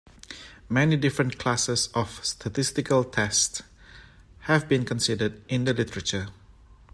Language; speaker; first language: English; non-native, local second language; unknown